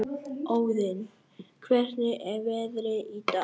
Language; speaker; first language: Icelandic; non-native, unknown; Vietnamese